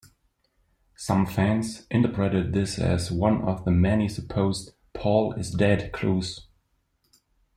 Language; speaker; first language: English; non-native, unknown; German